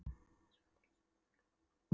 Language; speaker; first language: Icelandic; non-native, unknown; Polish